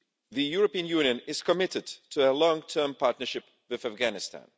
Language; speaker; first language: English; non-native, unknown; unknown